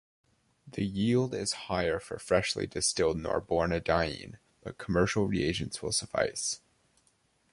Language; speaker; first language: English; native; English